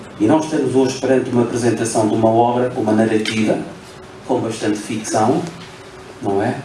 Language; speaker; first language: Portuguese; non-native, local second language; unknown